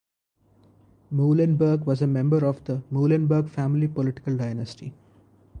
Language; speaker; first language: English; non-native, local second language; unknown